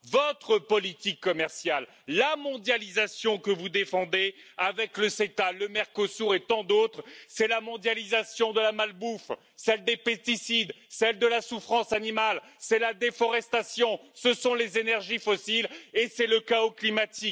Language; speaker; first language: French; native; French